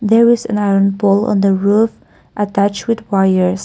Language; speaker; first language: English; non-native, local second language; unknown